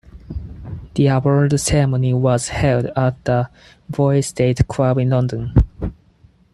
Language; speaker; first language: English; non-native, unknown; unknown